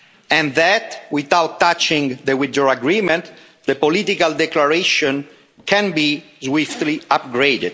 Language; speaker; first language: English; non-native, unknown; Italian